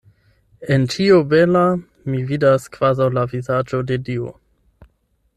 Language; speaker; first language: Esperanto; non-native, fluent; German